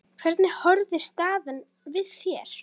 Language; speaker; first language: Icelandic; native; Icelandic